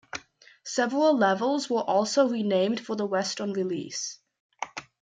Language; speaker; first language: English; native; English